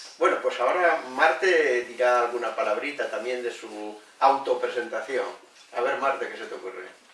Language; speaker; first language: Spanish; native; Spanish